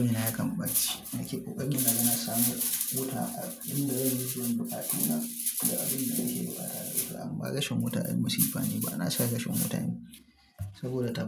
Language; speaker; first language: Hausa; native; Hausa